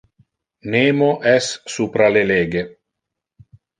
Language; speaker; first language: Interlingua; non-native, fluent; Italian